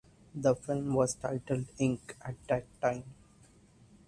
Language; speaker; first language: English; non-native, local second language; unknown